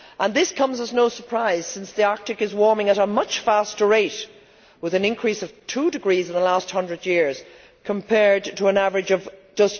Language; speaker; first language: English; native; English